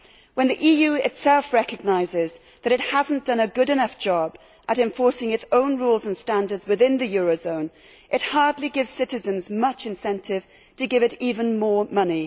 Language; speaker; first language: English; native; English